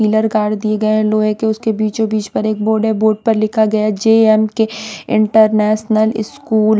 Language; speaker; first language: Hindi; non-native, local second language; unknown